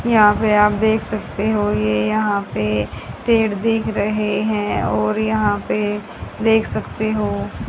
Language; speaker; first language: Hindi; native; Hindi